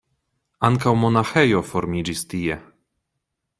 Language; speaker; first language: Esperanto; non-native, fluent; Polish